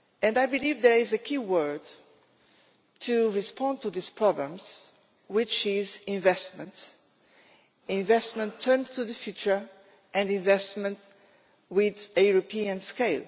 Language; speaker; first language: English; non-native, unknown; Portuguese